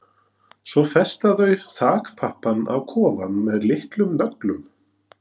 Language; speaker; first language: Icelandic; non-native, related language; Norwegian